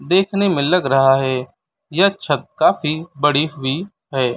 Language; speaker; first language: Hindi; native; Hindi